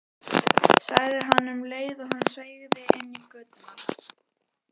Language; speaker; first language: Icelandic; native; Icelandic